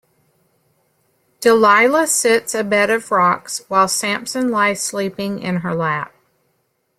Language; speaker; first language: English; native; English